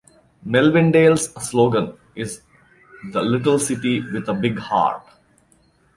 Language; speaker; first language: English; non-native, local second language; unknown